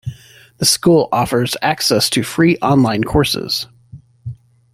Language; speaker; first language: English; native; English